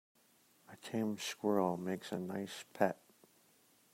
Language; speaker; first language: English; native; English